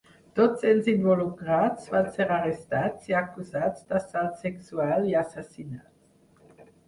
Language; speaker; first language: Catalan; non-native, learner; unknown